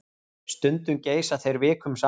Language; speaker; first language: Icelandic; native; Icelandic